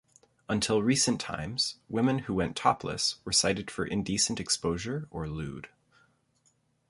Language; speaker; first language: English; native; English